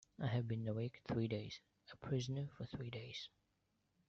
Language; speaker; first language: English; non-native, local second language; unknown